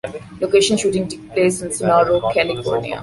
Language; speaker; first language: English; non-native, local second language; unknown